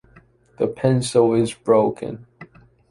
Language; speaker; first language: English; non-native, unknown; Chinese